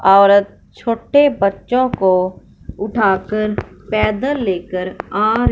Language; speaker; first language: Hindi; non-native, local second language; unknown